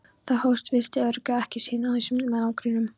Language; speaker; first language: Icelandic; non-native, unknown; Polish